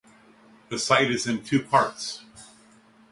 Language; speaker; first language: English; native; English